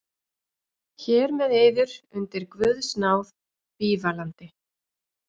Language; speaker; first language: Icelandic; native; Icelandic